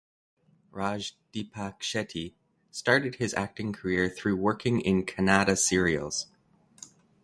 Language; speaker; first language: English; native; English